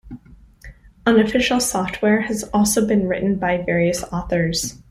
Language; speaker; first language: English; native; English